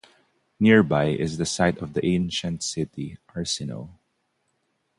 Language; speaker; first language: English; non-native, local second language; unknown